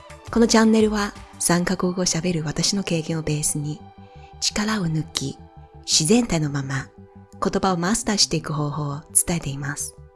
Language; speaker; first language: Japanese; non-native, fluent; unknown